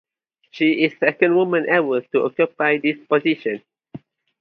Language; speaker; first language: English; non-native, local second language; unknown